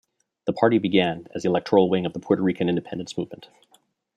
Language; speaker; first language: English; native; English